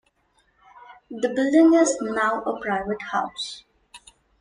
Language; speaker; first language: English; non-native, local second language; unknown